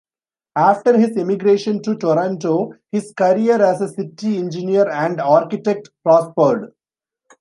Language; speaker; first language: English; non-native, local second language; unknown